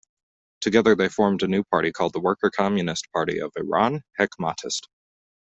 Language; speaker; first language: English; native; English